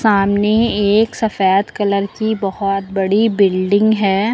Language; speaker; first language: Hindi; native; Hindi